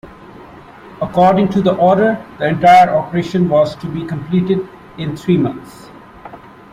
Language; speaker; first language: English; non-native, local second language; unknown